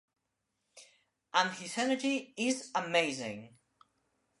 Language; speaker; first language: English; non-native, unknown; Spanish